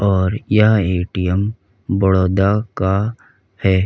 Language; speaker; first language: Hindi; native; Hindi